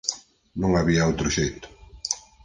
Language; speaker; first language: Galician; native; Galician